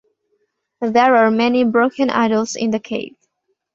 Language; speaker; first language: English; non-native, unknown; Bangla